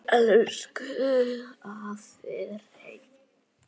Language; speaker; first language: Icelandic; native; Icelandic